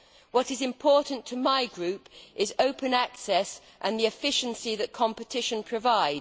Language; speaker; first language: English; native; English